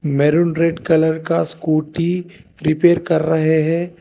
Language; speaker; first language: Hindi; non-native, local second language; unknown